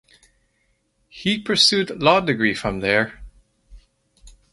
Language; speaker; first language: English; native; English